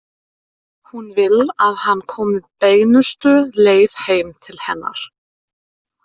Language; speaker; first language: Icelandic; non-native, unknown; German